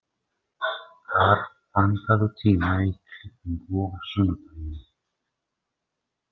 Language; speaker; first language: Icelandic; non-native, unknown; Greek